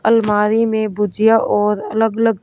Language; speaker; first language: Hindi; non-native, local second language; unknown